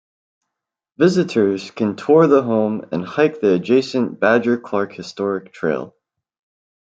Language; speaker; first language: English; native; English